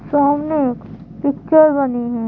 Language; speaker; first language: Hindi; native; Hindi